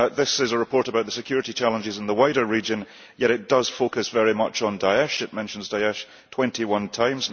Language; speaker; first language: English; early bilingual, heritage; English